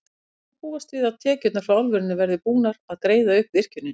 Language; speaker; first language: Icelandic; native; Icelandic